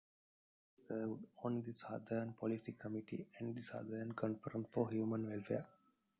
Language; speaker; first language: English; non-native, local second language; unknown